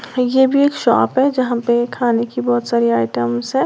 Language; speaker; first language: Hindi; native; Hindi